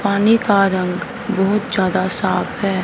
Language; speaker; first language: Hindi; non-native, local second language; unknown